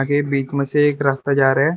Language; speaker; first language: Hindi; early bilingual, other home language; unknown